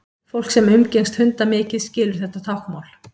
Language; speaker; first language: Icelandic; native; Icelandic